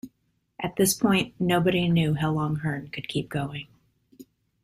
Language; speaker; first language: English; native; English